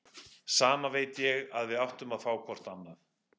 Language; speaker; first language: Icelandic; non-native, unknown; English